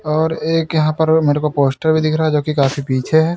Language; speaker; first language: Hindi; native; Hindi